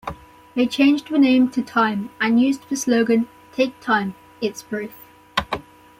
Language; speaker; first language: English; native; English